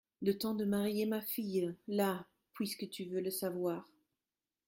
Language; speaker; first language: French; non-native, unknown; German